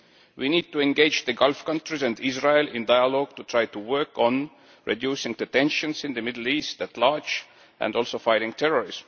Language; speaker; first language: English; non-native, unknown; Estonian